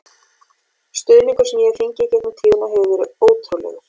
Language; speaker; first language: Icelandic; native; Icelandic